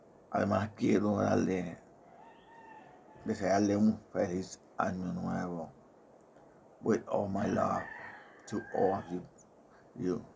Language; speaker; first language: Spanish; native; Spanish